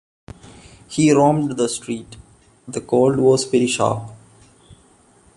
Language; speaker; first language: English; non-native, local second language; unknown